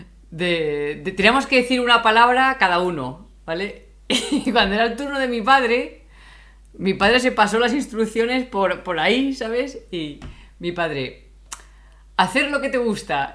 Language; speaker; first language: Spanish; native; Spanish